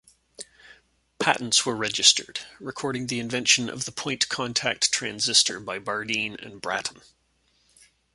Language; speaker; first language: English; native; English